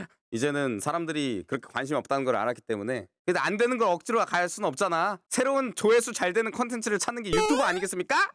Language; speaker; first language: Korean; native; Korean